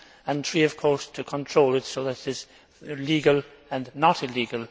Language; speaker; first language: English; native; English